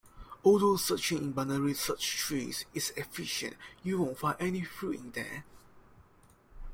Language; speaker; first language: English; non-native, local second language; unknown